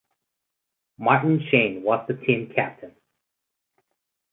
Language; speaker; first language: English; native; English